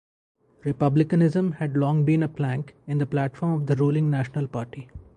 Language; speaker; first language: English; non-native, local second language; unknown